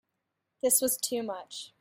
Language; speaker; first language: English; native; English